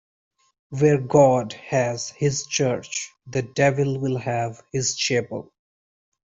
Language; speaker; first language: English; non-native, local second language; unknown